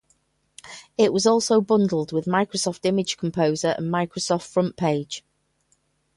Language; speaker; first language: English; native; English